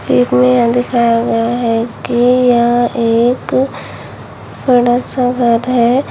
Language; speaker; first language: Hindi; native; Hindi